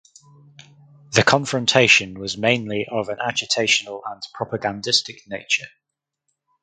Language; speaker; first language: English; native; English